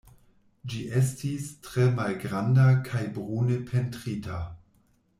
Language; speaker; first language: Esperanto; non-native, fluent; German